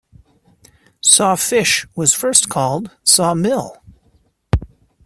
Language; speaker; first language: English; native; English